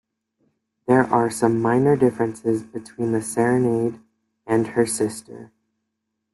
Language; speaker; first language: English; native; English